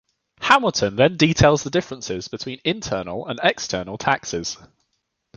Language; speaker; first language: English; native; English